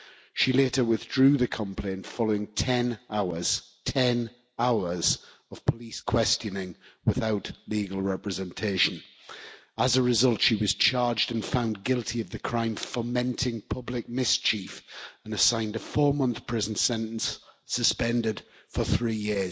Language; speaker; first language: English; native; English